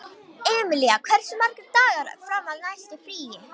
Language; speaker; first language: Icelandic; non-native, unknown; Romanian